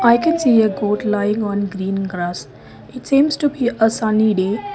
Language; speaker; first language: English; non-native, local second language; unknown